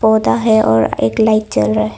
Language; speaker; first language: Hindi; non-native, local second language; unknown